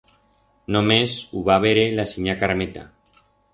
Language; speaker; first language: Aragonese; non-native, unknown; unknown